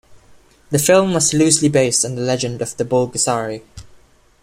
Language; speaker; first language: English; non-native, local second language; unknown